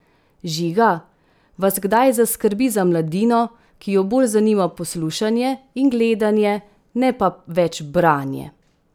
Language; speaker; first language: Slovenian; native; Slovenian